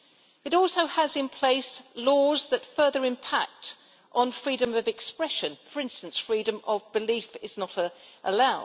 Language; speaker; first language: English; native; English